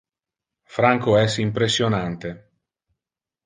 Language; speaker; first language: Interlingua; non-native, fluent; Italian